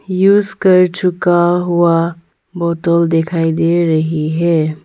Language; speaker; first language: Hindi; early bilingual, other home language; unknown